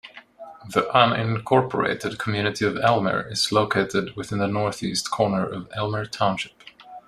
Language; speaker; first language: English; non-native, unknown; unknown